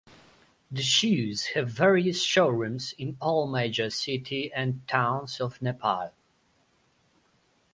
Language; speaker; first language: English; non-native, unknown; Polish